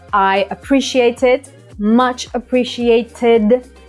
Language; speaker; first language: English; non-native, fluent; Russian